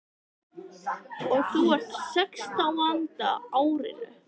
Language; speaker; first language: Icelandic; native; Icelandic